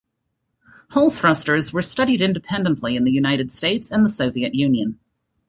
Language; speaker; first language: English; native; English